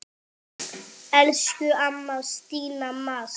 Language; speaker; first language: Icelandic; non-native, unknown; French